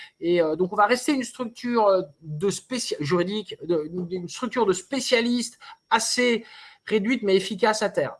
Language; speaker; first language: French; native; French